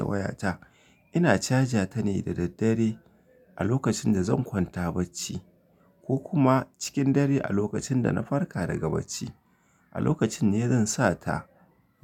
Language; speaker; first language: Hausa; native; Hausa